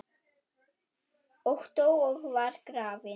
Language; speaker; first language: Icelandic; non-native, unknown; German